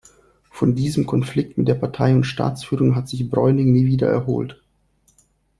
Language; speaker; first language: German; non-native, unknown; Russian